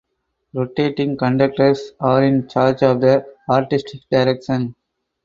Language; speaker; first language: English; non-native, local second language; Tamil